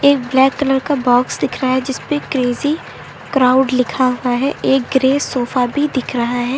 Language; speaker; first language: Hindi; native; Hindi